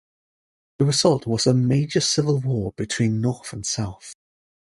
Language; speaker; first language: English; native; English